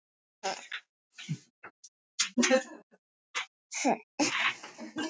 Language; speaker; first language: Icelandic; native; Icelandic